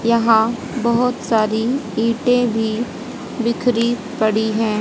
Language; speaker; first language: Hindi; native; Hindi